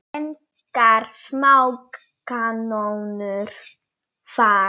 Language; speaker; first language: Icelandic; non-native, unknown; Polish